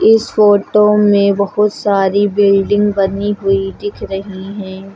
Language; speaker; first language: Hindi; native; Hindi